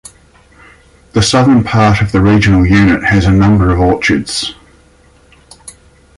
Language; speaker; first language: English; native; English